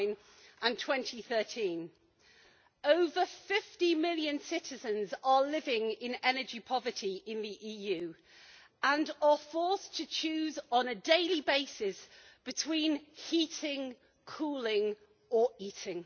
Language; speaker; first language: English; native; English